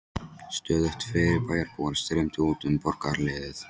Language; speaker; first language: Icelandic; non-native, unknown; Polish